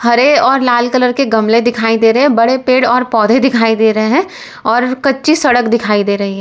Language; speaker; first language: Hindi; native; Hindi